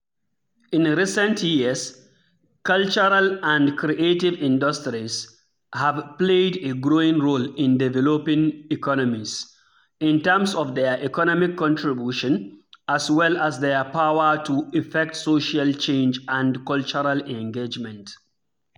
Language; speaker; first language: English; non-native, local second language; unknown